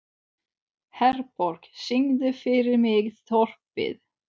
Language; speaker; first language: Icelandic; non-native, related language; Swedish